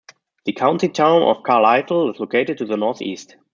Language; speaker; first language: English; non-native, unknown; German